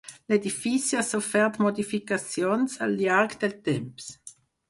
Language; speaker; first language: Catalan; non-native, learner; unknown